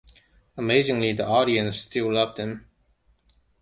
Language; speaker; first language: English; non-native, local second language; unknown